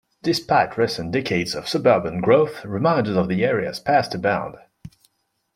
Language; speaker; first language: English; non-native, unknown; French